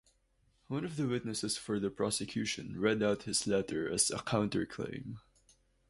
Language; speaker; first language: English; non-native, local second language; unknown